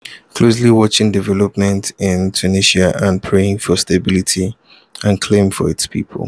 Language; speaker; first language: English; non-native, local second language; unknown